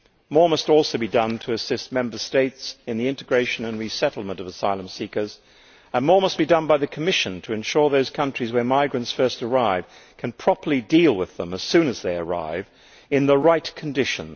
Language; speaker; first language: English; native; English